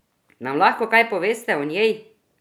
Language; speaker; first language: Slovenian; non-native, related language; Croatian